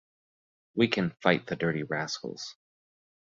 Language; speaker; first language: English; native; English